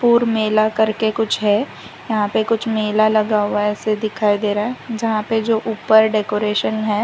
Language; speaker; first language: Hindi; non-native, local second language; Gujarati